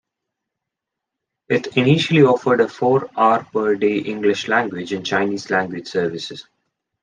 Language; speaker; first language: English; non-native, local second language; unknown